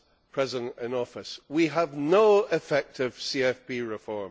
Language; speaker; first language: English; native; English